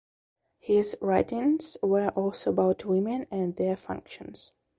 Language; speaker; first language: English; non-native, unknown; Belarusian